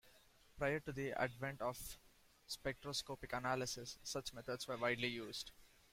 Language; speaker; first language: English; non-native, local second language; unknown